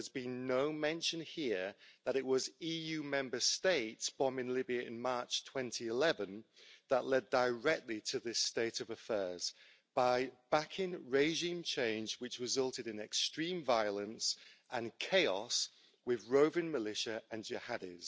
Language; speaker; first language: English; native; English